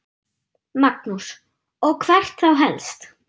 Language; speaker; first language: Icelandic; non-native, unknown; German